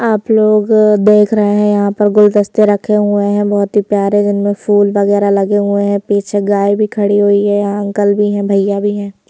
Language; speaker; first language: Hindi; native; Hindi